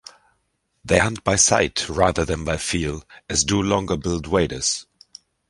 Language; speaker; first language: English; non-native, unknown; German